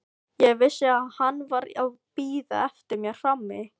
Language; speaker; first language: Icelandic; non-native, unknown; Filipino